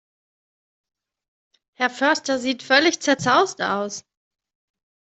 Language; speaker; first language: German; native; German